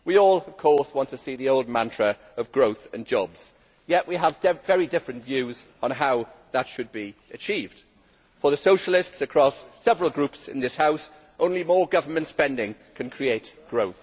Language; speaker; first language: English; native; English